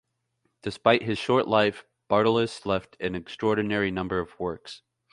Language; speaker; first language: English; native; English